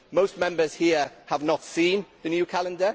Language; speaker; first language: English; native; English